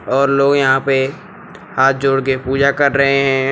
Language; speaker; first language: Hindi; native; Hindi